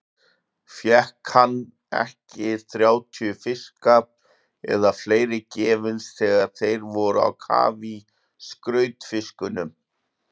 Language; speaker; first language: Icelandic; native; Icelandic